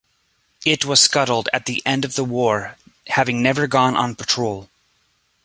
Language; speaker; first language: English; native; English